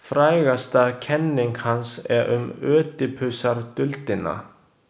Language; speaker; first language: Icelandic; non-native, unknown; Chinese